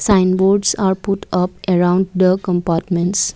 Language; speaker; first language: English; non-native, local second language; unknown